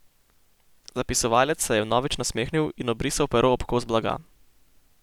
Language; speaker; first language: Slovenian; native; Slovenian